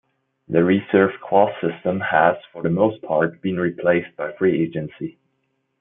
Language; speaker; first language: English; non-native, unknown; German